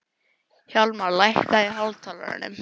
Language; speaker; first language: Icelandic; non-native, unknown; English